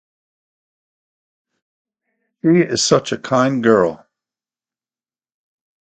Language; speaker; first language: English; native; English